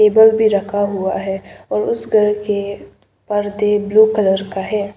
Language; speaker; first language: Hindi; early bilingual, other home language; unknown